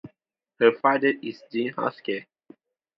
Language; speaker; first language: English; non-native, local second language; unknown